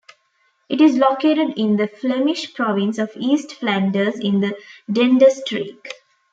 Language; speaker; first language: English; non-native, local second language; Tamil